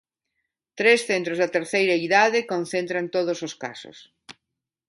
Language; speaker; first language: Galician; non-native, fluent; Spanish